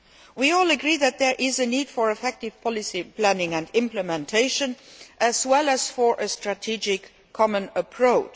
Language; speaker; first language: English; non-native, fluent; Luxembourgish